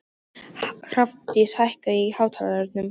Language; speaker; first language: Icelandic; non-native, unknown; Polish